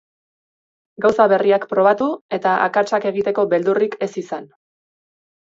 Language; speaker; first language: Basque; native; Basque